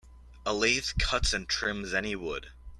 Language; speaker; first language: English; native; English